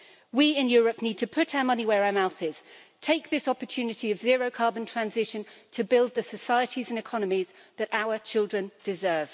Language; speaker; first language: English; native; English